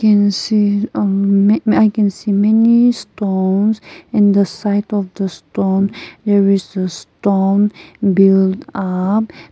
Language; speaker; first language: English; non-native, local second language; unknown